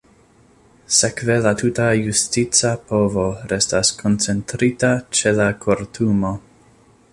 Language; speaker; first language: Esperanto; non-native, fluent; English